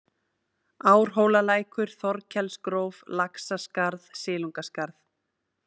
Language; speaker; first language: Icelandic; native; Icelandic